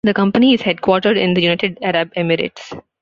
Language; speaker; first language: English; non-native, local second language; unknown